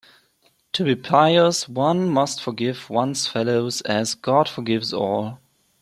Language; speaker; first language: English; non-native, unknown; German